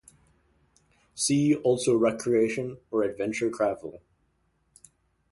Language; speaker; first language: English; native; English